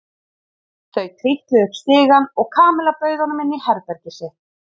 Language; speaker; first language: Icelandic; native; Icelandic